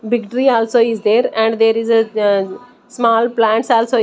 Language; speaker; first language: English; non-native, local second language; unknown